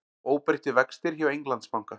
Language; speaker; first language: Icelandic; native; Icelandic